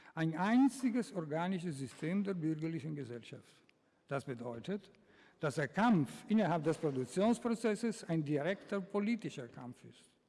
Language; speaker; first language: German; non-native, fluent; Italian